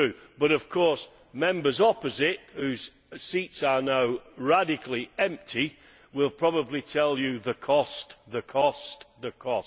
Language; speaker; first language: English; native; English